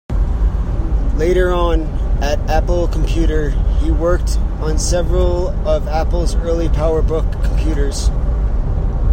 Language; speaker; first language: English; native; English